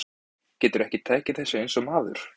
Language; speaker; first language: Icelandic; native; Icelandic